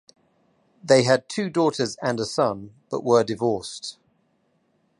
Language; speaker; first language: English; native; English